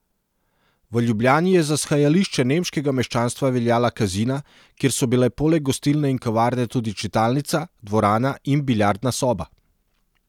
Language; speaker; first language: Slovenian; non-native, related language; Serbian